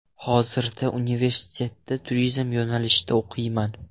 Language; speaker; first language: Uzbek; non-native, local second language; Russian